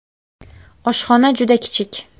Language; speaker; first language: Uzbek; native; Uzbek